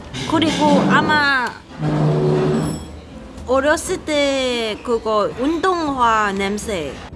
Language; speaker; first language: Korean; non-native, learner; English